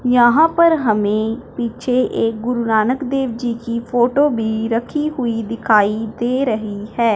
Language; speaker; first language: Hindi; non-native, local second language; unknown